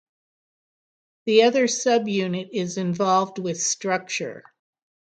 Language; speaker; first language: English; native; English